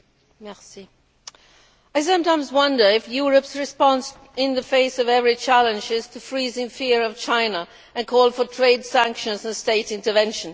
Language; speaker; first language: English; non-native, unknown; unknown